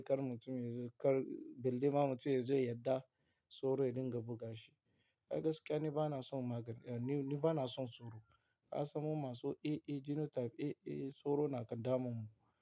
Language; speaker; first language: Hausa; non-native, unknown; Yoruba